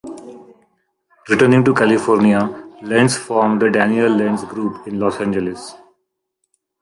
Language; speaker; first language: English; non-native, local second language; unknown